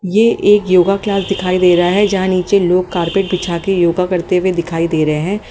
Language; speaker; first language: Hindi; native; Hindi